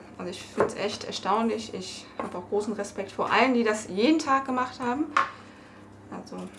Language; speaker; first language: German; early bilingual, other home language; Turkish